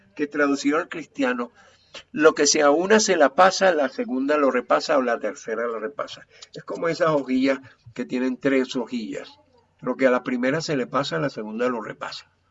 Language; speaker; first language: Spanish; native; Spanish